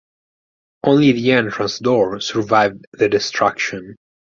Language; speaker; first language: English; non-native, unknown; Italian